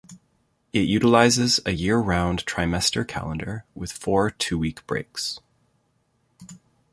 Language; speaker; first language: English; native; English